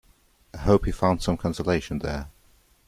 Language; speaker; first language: English; non-native, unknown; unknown